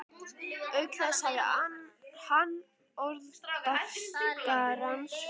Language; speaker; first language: Icelandic; native; Icelandic